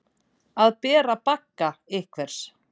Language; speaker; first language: Icelandic; native; Icelandic